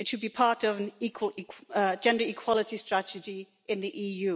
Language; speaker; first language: English; native; English